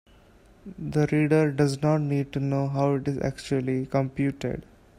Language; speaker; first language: English; non-native, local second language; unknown